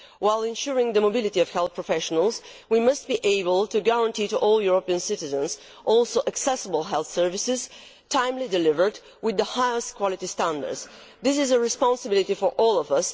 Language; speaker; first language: English; non-native, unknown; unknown